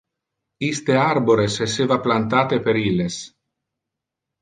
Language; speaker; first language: Interlingua; non-native, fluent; Italian